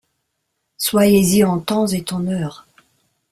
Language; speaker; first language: French; non-native, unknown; German